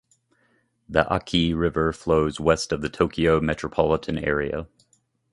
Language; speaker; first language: English; native; English